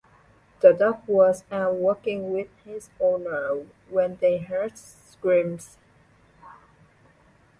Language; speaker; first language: English; non-native, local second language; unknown